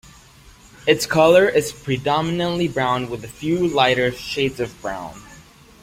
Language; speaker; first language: English; non-native, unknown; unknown